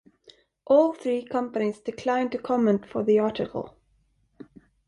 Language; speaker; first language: English; non-native, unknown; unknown